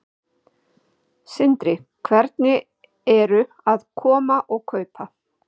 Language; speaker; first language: Icelandic; native; Icelandic